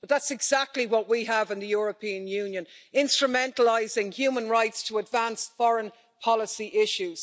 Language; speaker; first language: English; native; English